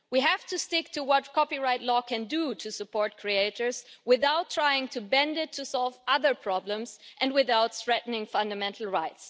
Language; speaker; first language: English; non-native, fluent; German